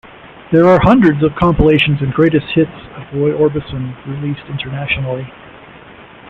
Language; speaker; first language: English; native; English